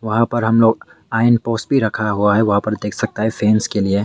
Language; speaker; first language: Hindi; non-native, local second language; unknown